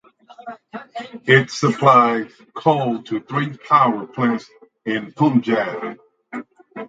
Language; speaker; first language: English; native; English